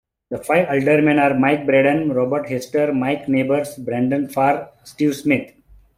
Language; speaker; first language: English; non-native, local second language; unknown